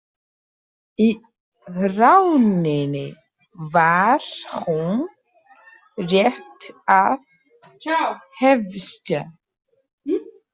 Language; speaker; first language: Icelandic; non-native, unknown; Portuguese